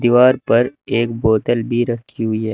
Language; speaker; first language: Hindi; native; Hindi